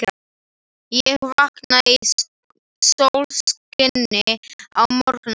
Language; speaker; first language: Icelandic; non-native, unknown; Slovak